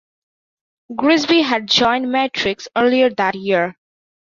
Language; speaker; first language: English; non-native, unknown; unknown